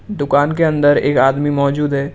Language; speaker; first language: Hindi; non-native, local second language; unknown